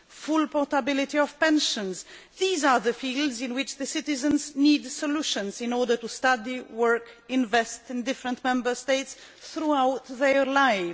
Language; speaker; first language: English; non-native, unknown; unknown